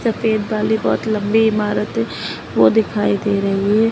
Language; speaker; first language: Hindi; native; Hindi